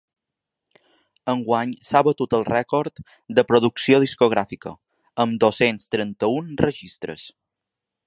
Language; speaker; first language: Catalan; native; Catalan